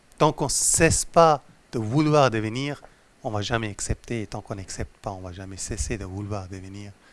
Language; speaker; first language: French; non-native, fluent; Hindi